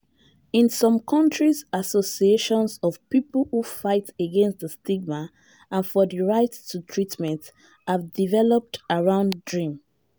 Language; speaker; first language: English; non-native, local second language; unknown